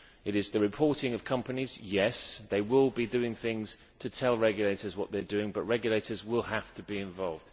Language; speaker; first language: English; native; English